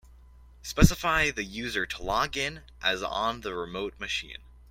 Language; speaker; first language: English; native; English